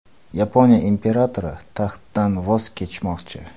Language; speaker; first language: Uzbek; non-native, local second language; Kara-Kalpak